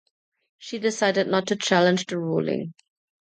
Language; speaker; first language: English; non-native, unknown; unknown